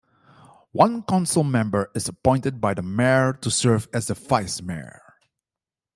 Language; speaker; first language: English; non-native, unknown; Dutch